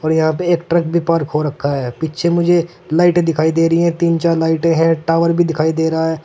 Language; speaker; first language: Hindi; native; Hindi